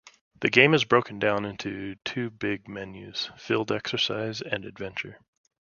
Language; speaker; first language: English; native; English